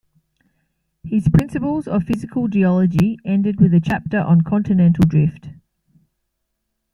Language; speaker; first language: English; native; English